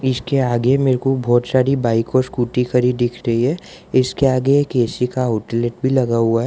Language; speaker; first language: Hindi; non-native, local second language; Gujarati